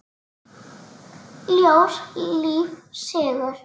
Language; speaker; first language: Icelandic; native; Icelandic